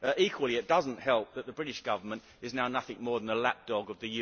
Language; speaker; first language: English; native; English